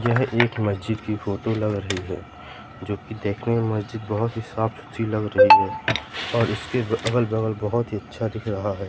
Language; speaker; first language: Hindi; native; Hindi